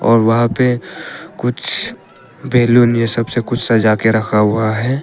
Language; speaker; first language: Hindi; early bilingual, other home language; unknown